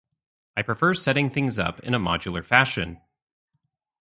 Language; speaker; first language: English; native; English